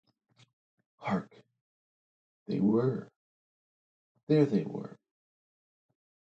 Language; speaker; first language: English; native; English